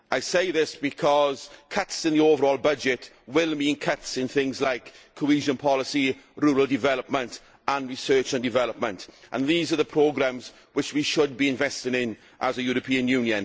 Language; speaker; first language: English; native; English